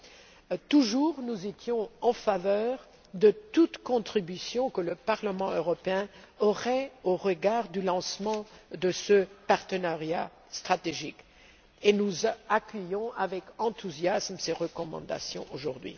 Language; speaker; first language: French; non-native, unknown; German